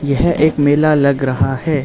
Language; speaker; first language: Hindi; non-native, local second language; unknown